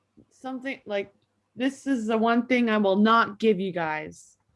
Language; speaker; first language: English; native; English